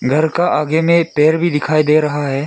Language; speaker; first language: Hindi; non-native, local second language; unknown